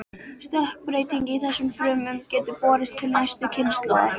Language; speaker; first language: Icelandic; native; Icelandic